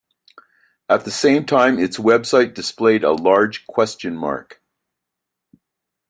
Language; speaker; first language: English; native; English